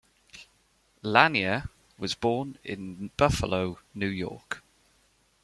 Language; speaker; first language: English; native; English